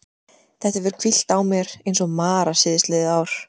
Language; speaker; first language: Icelandic; native; Icelandic